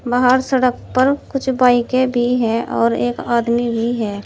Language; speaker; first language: Hindi; native; Hindi